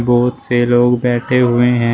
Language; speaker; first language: Hindi; native; Hindi